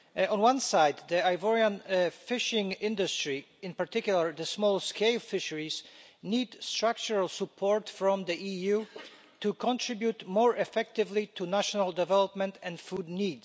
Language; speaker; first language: English; non-native, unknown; Polish